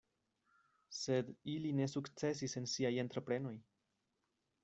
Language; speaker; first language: Esperanto; non-native, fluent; Spanish